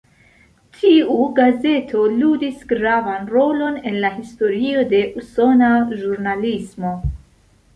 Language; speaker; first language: Esperanto; non-native, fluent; Central Kurdish